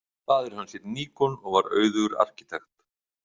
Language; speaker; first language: Icelandic; native; Icelandic